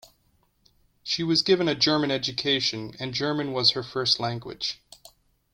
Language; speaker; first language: English; native; English